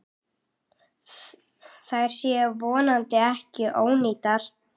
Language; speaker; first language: Icelandic; native; Icelandic